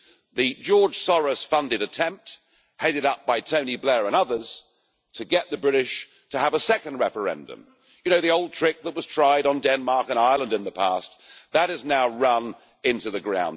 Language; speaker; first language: English; native; English